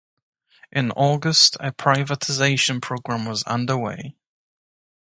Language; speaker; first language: English; native; English